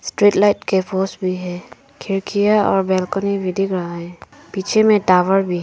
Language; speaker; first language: Hindi; non-native, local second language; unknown